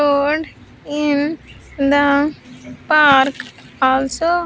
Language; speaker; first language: English; non-native, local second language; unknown